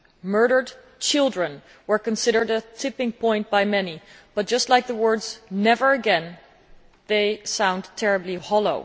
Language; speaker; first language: English; non-native, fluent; Dutch